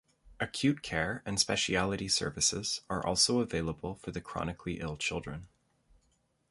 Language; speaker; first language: English; native; English